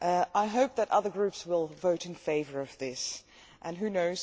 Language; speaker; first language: English; non-native, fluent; Dutch